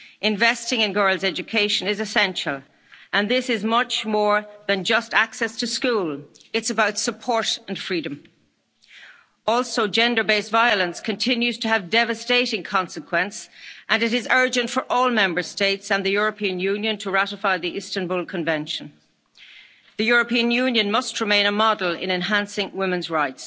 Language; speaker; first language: English; native; English